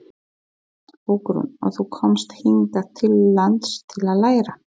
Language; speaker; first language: Icelandic; non-native, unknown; Polish